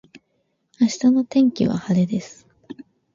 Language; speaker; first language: Japanese; native; Japanese